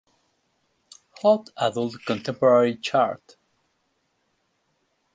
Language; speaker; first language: English; non-native, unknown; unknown